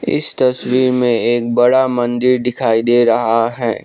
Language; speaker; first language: Hindi; non-native, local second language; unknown